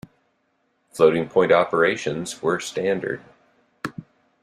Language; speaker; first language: English; native; English